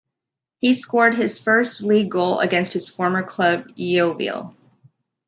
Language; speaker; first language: English; native; English